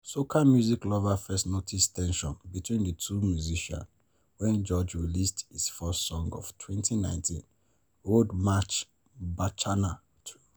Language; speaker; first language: English; non-native, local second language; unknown